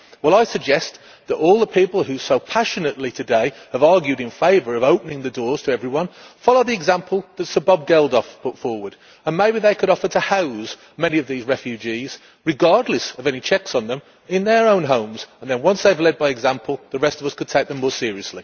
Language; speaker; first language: English; native; English